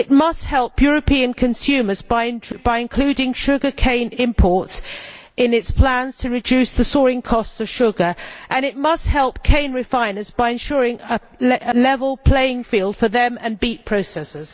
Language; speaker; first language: English; native; English